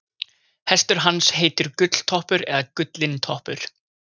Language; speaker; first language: Icelandic; native; Icelandic